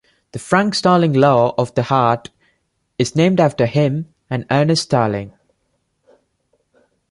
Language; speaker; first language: English; non-native, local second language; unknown